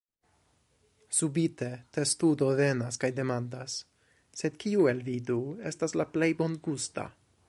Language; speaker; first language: Esperanto; non-native, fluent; English